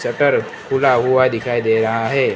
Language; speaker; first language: Hindi; non-native, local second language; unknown